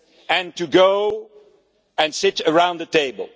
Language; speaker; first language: English; non-native, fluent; Dutch